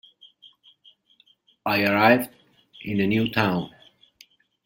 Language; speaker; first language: English; native; English